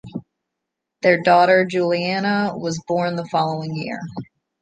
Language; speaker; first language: English; native; English